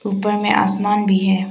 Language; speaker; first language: Hindi; non-native, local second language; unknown